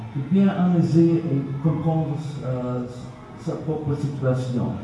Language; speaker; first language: French; non-native, learner; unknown